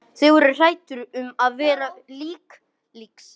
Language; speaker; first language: Icelandic; non-native, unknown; English